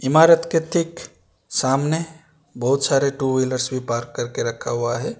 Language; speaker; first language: Hindi; non-native, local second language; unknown